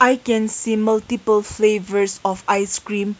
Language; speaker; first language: English; non-native, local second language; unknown